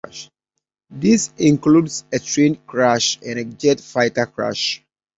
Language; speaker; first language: English; native; English